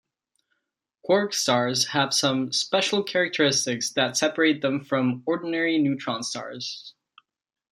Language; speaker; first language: English; non-native, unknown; Czech